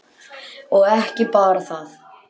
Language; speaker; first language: Icelandic; native; Icelandic